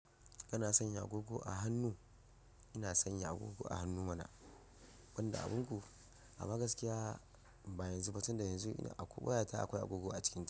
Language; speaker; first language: Hausa; non-native, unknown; Yoruba